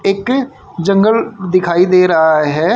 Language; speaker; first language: Hindi; native; Hindi